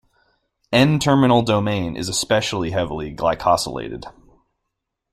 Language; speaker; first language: English; native; English